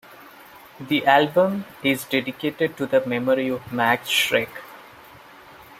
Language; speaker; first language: English; non-native, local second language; Malayalam